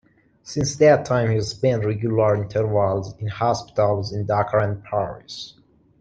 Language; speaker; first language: English; non-native, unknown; Persian